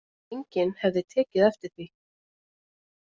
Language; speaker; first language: Icelandic; native; Icelandic